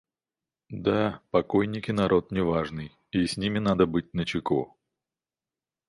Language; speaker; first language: Russian; native; Russian